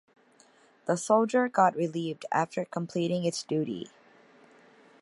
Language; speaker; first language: English; native; English